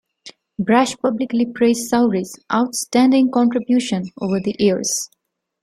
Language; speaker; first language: English; non-native, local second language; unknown